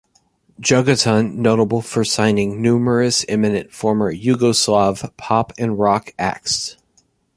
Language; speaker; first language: English; native; English